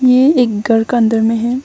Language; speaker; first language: Hindi; non-native, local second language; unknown